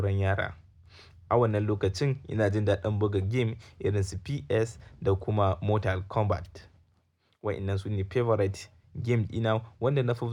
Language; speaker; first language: Hausa; native; Hausa